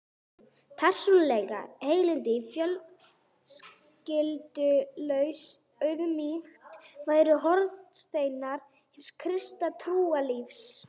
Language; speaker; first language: Icelandic; non-native, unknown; English